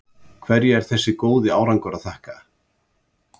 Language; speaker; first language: Icelandic; native; Icelandic